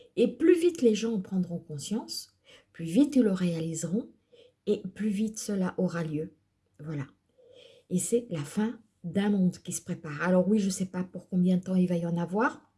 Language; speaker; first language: French; early bilingual, other home language; Portuguese